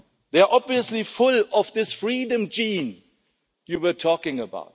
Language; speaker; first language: English; non-native, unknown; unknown